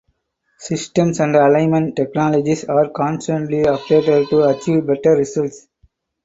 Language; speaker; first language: English; non-native, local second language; Tamil